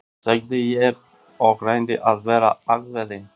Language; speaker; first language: Icelandic; non-native, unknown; Albanian